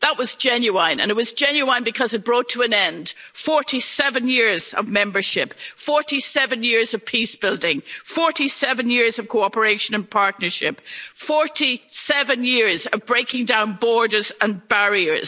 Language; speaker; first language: English; native; English